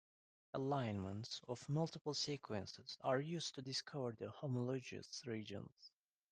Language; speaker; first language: English; non-native, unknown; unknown